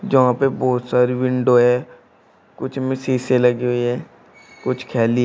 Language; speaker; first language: Hindi; native; Hindi